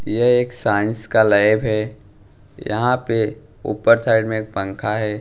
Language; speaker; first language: Hindi; non-native, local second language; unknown